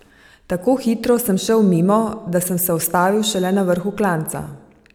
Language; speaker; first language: Slovenian; native; Slovenian